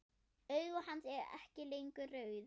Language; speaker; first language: Icelandic; non-native, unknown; German